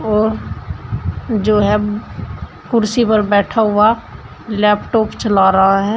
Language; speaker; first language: Hindi; native; Hindi